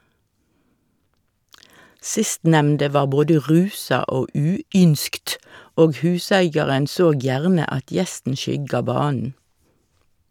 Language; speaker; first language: Norwegian; native; Norwegian